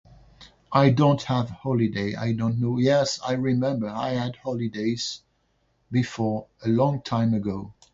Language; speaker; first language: English; non-native, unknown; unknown